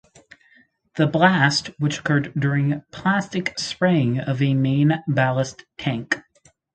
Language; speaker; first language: English; native; English